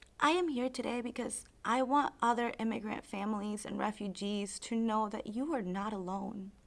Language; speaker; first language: English; early bilingual, other home language; Spanish